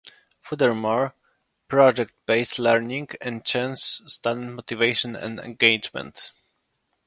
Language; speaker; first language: English; non-native, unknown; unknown